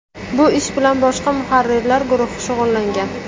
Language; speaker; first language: Uzbek; native; Uzbek